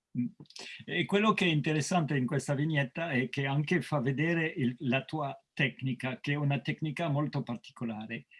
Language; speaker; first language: Italian; non-native, fluent; French